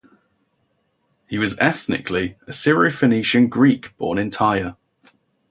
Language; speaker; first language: English; native; English